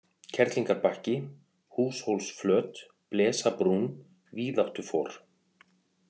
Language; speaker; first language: Icelandic; native; Icelandic